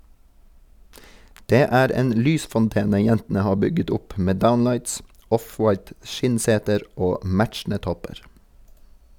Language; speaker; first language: Norwegian; native; Norwegian